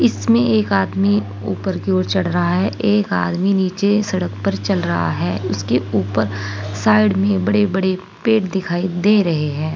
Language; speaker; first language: Hindi; native; Hindi